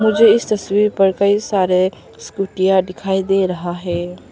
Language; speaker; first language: Hindi; non-native, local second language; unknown